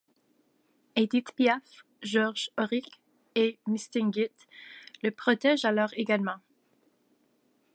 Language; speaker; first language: French; native; French